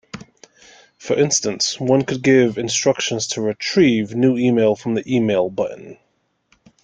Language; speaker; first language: English; native; English